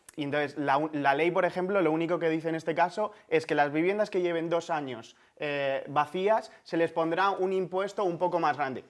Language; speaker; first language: Spanish; native; Spanish